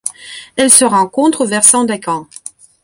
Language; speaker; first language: French; non-native, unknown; Belarusian